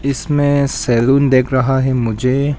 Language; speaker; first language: Hindi; non-native, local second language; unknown